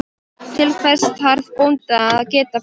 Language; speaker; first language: Icelandic; non-native, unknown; Polish